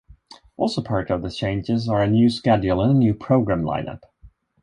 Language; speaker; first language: English; non-native, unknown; Swedish